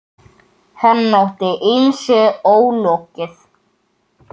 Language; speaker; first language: Icelandic; native; Icelandic